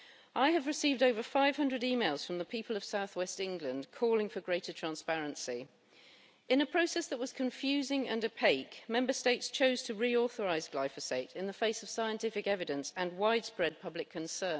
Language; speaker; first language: English; native; English